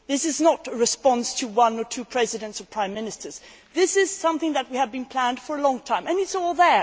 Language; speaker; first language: English; non-native, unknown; Swedish